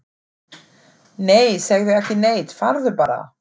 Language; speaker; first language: Icelandic; non-native, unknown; German